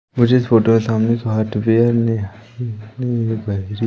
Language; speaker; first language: Hindi; native; Hindi